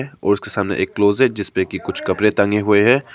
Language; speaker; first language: Hindi; non-native, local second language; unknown